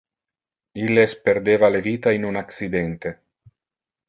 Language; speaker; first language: Interlingua; non-native, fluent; Italian